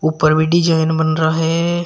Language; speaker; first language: Hindi; native; Hindi